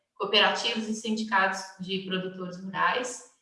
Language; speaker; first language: Portuguese; native; Portuguese